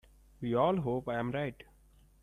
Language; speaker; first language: English; non-native, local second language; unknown